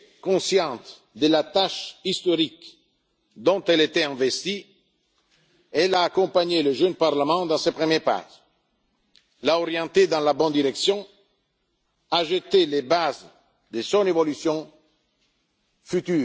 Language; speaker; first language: French; non-native, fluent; Italian